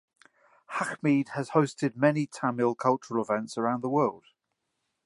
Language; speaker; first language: English; native; English